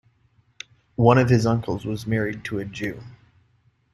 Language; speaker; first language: English; native; English